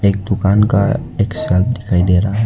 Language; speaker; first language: Hindi; non-native, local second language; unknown